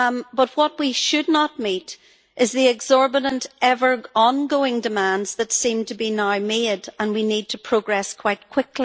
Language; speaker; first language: English; native; English